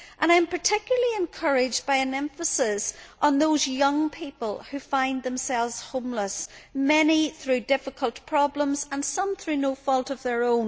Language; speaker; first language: English; native; English